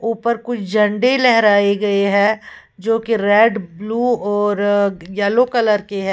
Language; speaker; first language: Hindi; native; Hindi